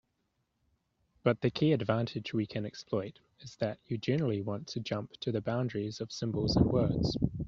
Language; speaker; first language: English; native; English